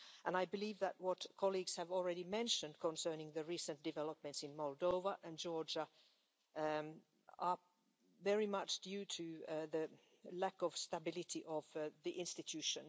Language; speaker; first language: English; non-native, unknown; Finnish